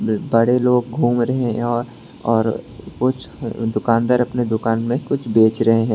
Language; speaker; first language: Hindi; non-native, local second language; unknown